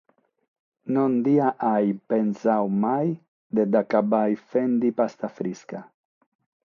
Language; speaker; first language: Sardinian; non-native, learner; Catalan